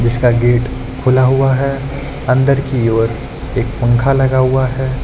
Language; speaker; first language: Hindi; native; Hindi